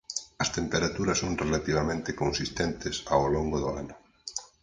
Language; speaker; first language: Galician; native; Galician